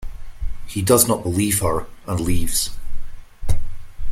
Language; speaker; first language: English; native; English